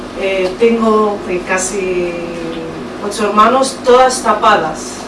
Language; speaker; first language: Spanish; non-native, fluent; Arabic